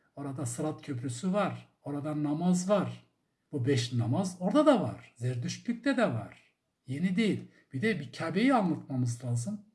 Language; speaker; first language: Turkish; non-native, local second language; Zaza